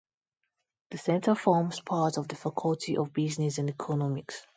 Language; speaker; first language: English; non-native, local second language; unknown